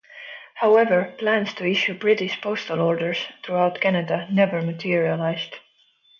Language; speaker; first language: English; non-native, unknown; Estonian